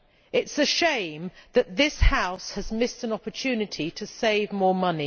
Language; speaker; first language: English; native; English